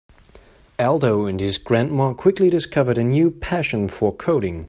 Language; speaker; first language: English; non-native, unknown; German